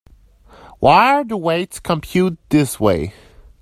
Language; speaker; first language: English; native; English